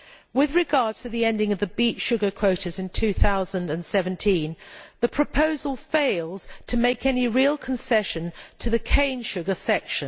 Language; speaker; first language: English; native; English